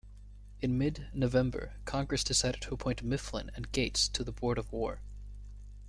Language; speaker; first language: English; native; English